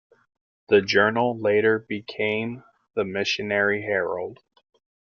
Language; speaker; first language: English; native; English